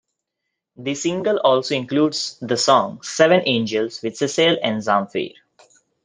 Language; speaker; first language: English; non-native, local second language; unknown